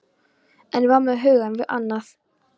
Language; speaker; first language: Icelandic; non-native, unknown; Polish